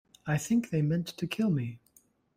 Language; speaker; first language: English; native; English